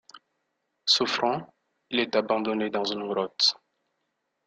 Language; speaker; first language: French; non-native, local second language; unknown